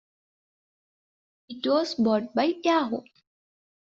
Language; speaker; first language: English; non-native, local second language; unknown